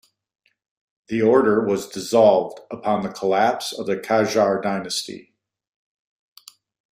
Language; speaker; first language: English; native; English